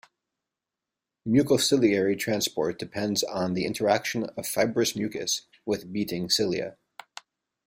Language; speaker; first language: English; native; English